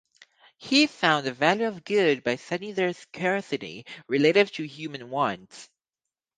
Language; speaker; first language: English; native; English